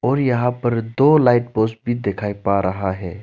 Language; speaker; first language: Hindi; non-native, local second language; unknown